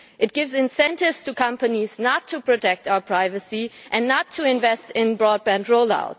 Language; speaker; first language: English; non-native, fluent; German